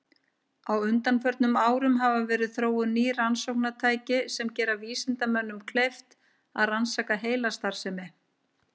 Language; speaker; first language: Icelandic; native; Icelandic